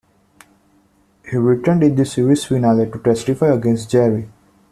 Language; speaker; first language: English; non-native, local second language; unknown